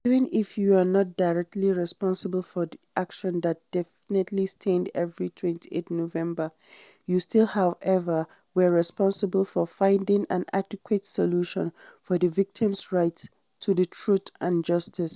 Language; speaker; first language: English; non-native, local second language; Hausa